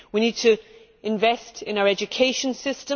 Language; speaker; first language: English; native; English